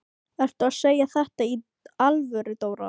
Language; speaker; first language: Icelandic; non-native, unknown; Filipino